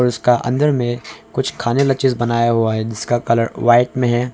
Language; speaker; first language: Hindi; early bilingual, other home language; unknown